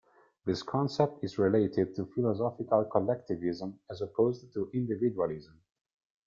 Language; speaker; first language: English; non-native, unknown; Italian